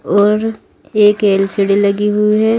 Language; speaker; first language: Hindi; native; Hindi